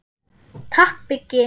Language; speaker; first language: Icelandic; non-native, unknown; German